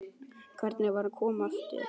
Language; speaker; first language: Icelandic; native; Icelandic